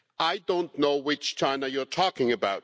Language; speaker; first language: English; non-native, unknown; German